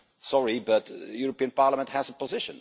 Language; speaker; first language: English; non-native, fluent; Dutch